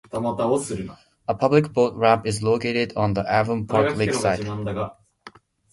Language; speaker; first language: English; non-native, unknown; Japanese